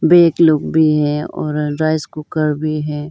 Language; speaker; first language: Hindi; non-native, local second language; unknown